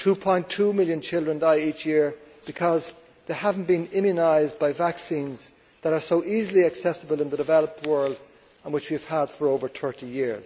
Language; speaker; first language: English; native; English